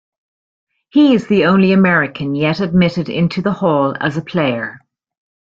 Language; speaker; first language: English; native; English